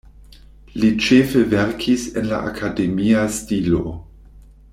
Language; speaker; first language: Esperanto; non-native, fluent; German